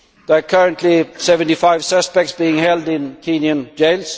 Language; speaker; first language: English; non-native, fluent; Swedish